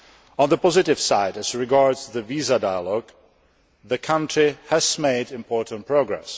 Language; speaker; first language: English; non-native, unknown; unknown